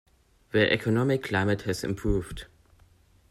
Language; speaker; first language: English; non-native, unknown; German